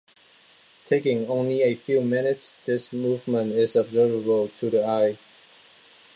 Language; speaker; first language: English; non-native, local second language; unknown